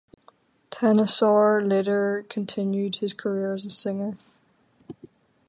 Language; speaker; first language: English; native; English